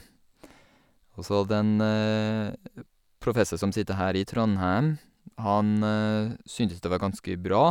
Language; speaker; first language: Norwegian; non-native, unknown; English